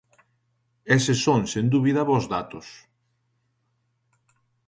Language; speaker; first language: Galician; native; Galician